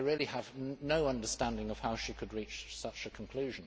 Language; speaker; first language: English; native; English